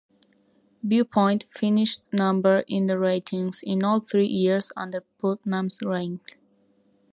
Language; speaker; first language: English; non-native, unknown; Spanish